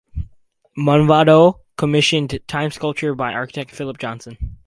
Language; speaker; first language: English; native; English